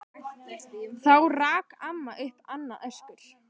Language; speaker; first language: Icelandic; native; Icelandic